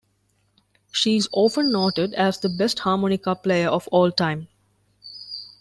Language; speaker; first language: English; non-native, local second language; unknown